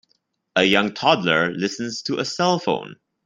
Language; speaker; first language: English; non-native, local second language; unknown